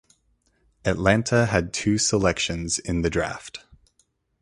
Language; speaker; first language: English; native; English